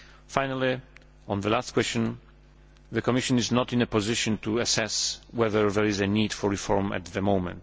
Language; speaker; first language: English; non-native, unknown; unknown